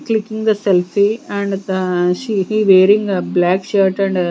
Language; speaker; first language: English; non-native, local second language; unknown